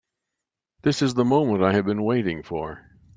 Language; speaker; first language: English; native; English